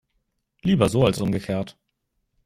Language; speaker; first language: German; native; German